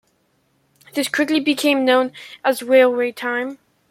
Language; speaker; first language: English; native; English